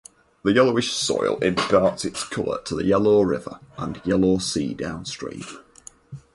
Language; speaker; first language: English; native; English